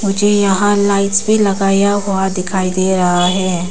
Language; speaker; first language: Hindi; non-native, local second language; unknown